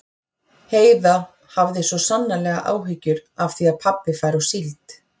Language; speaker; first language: Icelandic; native; Icelandic